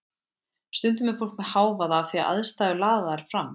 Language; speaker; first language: Icelandic; native; Icelandic